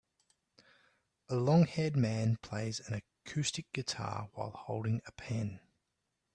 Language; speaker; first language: English; native; English